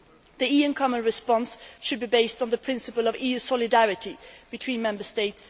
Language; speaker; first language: English; non-native, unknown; Swedish